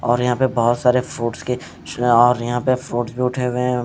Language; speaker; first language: Hindi; non-native, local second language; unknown